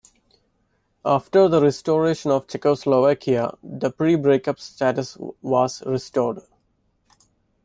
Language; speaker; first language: English; non-native, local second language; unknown